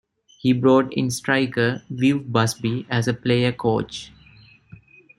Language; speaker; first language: English; non-native, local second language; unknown